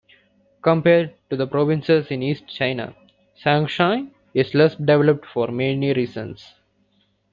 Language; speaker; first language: English; non-native, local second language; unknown